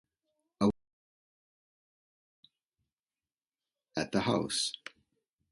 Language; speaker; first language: English; native; English